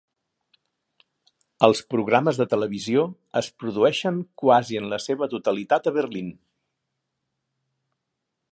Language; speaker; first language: Catalan; native; Catalan